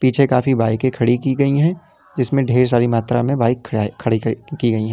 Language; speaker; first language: Hindi; native; Hindi